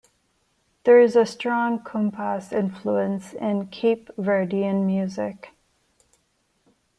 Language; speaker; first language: English; non-native, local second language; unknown